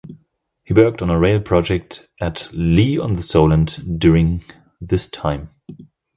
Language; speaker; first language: English; non-native, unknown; German